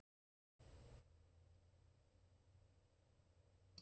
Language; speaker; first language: Icelandic; native; Icelandic